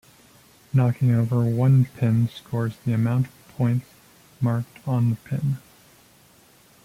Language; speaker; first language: English; native; English